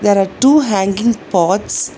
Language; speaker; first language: English; non-native, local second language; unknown